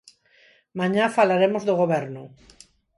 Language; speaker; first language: Galician; non-native, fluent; Spanish